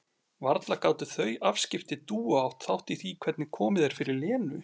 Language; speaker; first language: Icelandic; native; Icelandic